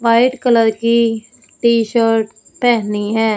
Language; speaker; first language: Hindi; non-native, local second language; Punjabi